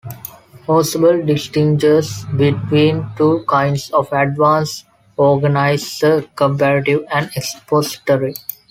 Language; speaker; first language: English; non-native, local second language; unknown